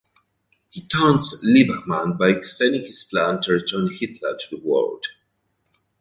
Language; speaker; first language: English; native; English